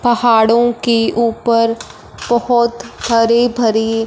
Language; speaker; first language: Hindi; non-native, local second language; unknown